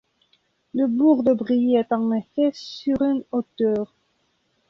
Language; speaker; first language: French; non-native, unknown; Belarusian